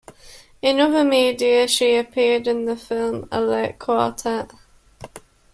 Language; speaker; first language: English; native; English